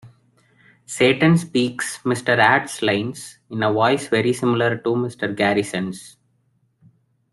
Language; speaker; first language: English; non-native, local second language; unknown